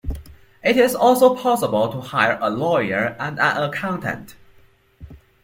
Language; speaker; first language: English; non-native, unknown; Chinese